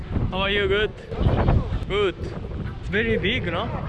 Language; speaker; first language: English; non-native, fluent; Japanese